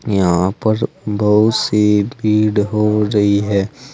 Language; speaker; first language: Hindi; native; Hindi